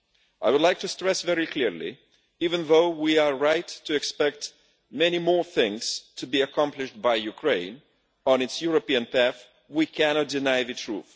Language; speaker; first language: English; non-native, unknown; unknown